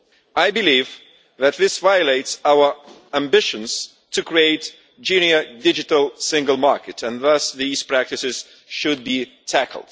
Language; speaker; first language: English; non-native, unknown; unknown